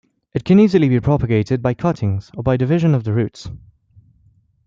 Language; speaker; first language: English; non-native, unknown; French